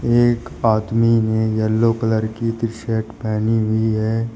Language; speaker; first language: Hindi; native; Hindi